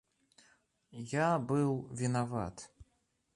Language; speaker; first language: Russian; native; Russian